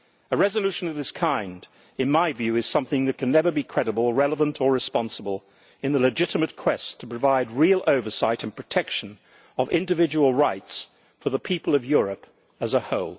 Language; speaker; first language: English; native; English